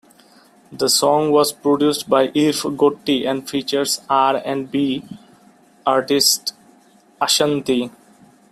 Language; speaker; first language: English; non-native, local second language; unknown